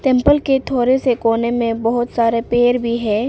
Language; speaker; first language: Hindi; early bilingual, other home language; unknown